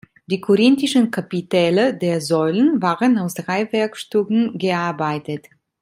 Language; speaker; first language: German; non-native, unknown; Italian